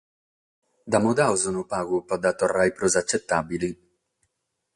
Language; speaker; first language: Sardinian; non-native, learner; Catalan